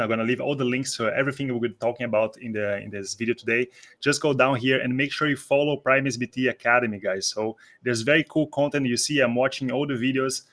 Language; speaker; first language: English; non-native, fluent; Portuguese